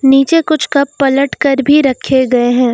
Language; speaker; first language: Hindi; native; Hindi